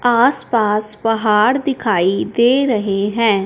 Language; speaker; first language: Hindi; non-native, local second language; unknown